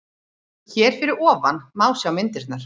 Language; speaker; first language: Icelandic; native; Icelandic